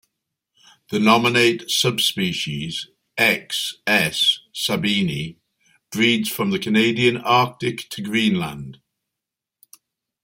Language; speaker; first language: English; native; English